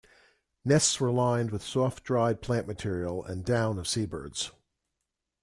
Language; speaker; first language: English; native; English